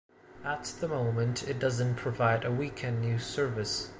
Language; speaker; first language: English; non-native, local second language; Cantonese